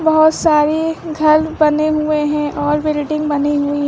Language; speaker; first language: Hindi; native; Hindi